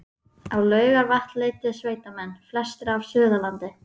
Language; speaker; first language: Icelandic; native; Icelandic